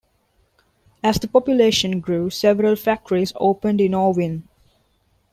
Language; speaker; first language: English; non-native, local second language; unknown